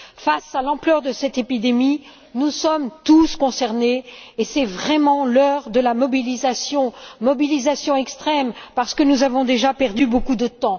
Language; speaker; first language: French; native; French